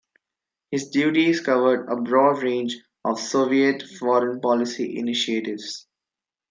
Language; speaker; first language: English; non-native, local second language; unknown